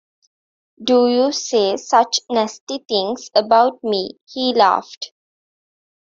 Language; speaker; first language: English; non-native, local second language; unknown